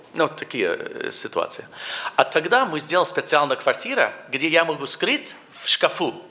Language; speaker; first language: Russian; non-native, learner; English